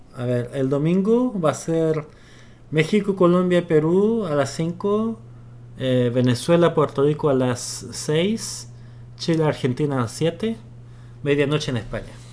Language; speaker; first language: Spanish; early bilingual, other home language; Korean